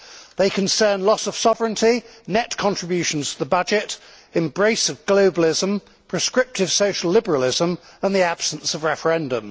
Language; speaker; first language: English; native; English